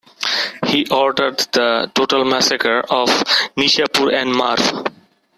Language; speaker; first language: English; non-native, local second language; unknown